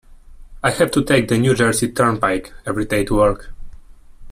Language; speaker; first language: English; non-native, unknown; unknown